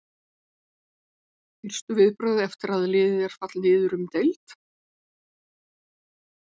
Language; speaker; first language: Icelandic; native; Icelandic